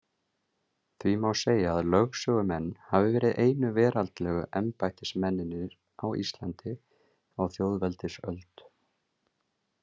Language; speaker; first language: Icelandic; native; Icelandic